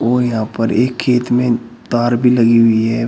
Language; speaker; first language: Hindi; native; Hindi